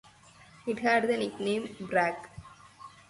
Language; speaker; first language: English; non-native, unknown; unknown